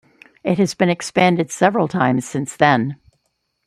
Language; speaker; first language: English; native; English